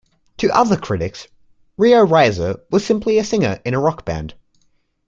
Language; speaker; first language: English; native; English